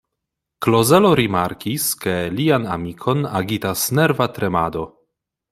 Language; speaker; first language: Esperanto; non-native, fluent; Polish